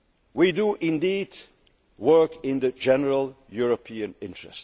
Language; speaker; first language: English; non-native, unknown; Dutch